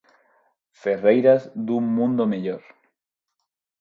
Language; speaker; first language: Galician; non-native, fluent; Spanish